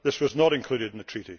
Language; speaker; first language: English; native; English